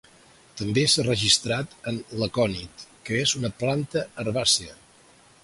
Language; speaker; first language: Catalan; native; Catalan